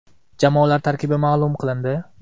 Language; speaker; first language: Uzbek; non-native, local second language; Kara-Kalpak